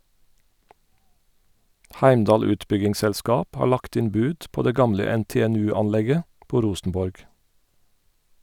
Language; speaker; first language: Norwegian; non-native, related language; Faroese